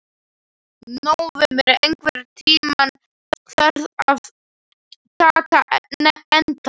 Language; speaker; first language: Icelandic; non-native, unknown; Slovak